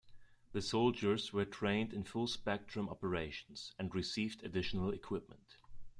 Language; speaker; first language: English; non-native, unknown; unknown